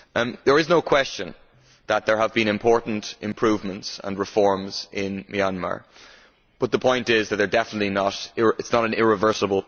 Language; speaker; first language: English; native; English